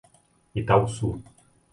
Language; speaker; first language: Portuguese; native; Portuguese